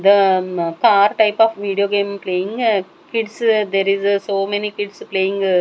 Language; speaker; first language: English; non-native, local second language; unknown